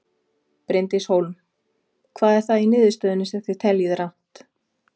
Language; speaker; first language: Icelandic; native; Icelandic